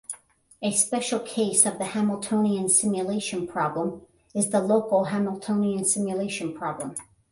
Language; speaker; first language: English; native; English